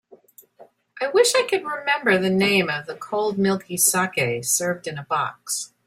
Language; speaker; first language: English; native; English